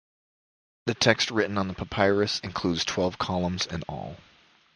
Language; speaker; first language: English; native; English